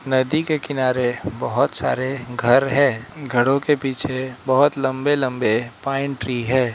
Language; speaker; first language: Hindi; non-native, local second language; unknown